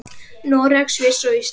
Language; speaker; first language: Icelandic; native; Icelandic